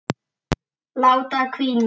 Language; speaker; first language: Icelandic; native; Icelandic